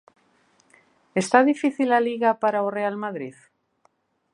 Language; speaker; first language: Galician; native; Galician